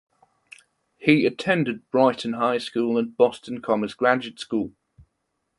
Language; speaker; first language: English; non-native, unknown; German